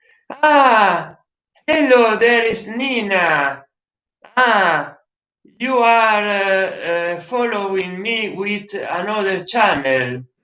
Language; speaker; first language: English; non-native, learner; Italian